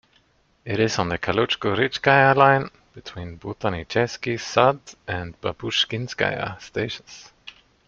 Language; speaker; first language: English; non-native, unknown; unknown